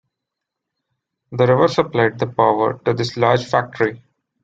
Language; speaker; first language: English; non-native, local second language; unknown